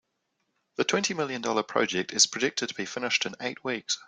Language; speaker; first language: English; native; English